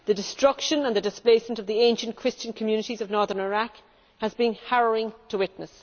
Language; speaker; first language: English; native; English